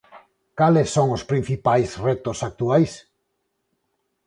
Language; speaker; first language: Galician; non-native, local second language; Spanish